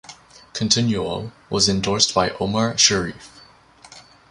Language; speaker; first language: English; native; English